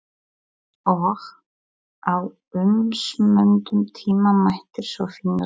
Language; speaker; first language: Icelandic; non-native, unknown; Polish